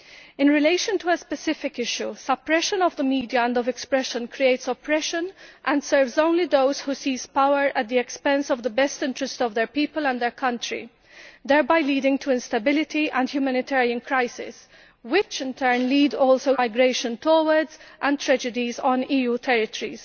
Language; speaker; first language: English; non-native, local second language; Maltese